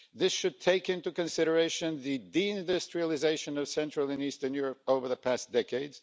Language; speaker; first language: English; non-native, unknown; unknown